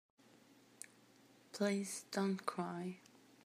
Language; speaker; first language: English; native; English